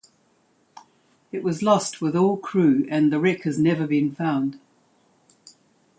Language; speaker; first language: English; native; English